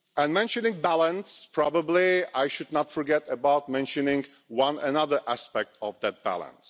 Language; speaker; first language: English; non-native, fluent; Czech